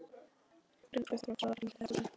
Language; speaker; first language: Icelandic; non-native, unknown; Polish